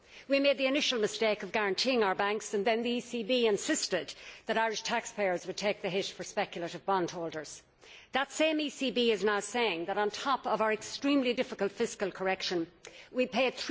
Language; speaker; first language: English; native; English